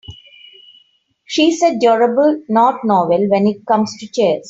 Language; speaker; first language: English; non-native, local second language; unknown